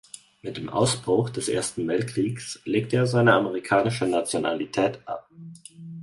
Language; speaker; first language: German; native; German